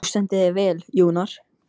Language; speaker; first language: Icelandic; non-native, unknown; English